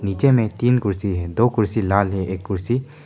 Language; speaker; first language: Hindi; non-native, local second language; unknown